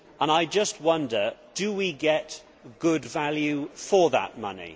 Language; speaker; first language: English; native; English